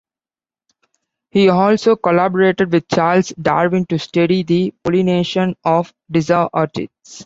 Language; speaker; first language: English; non-native, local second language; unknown